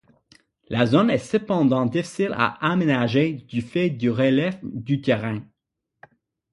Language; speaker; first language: French; non-native, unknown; English